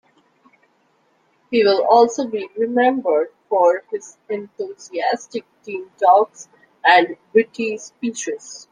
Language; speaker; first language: English; non-native, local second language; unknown